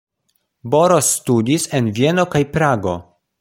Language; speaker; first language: Esperanto; non-native, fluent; Polish